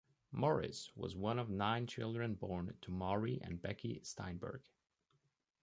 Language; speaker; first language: English; native; English